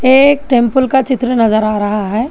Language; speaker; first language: Hindi; non-native, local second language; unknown